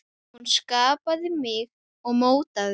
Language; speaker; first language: Icelandic; native; Icelandic